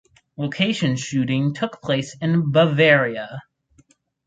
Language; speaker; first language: English; native; English